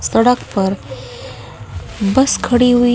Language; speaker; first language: Hindi; native; Hindi